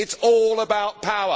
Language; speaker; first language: English; native; English